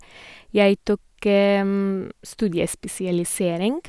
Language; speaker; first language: Norwegian; non-native, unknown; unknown